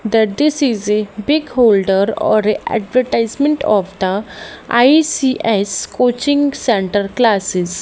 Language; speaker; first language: English; non-native, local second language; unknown